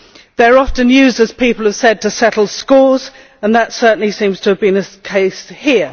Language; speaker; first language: English; native; English